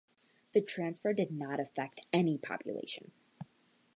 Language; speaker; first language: English; native; English